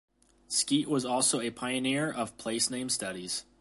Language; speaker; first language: English; native; English